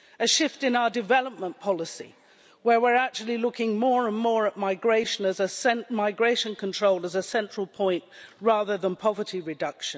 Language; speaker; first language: English; native; English